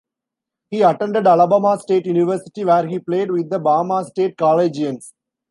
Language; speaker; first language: English; non-native, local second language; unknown